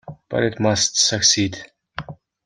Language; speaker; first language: English; non-native, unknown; Mongolian